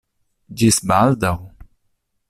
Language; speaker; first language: Esperanto; non-native, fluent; Italian